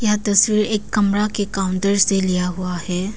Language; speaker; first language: Hindi; early bilingual, other home language; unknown